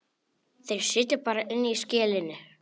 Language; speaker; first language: Icelandic; non-native, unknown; Polish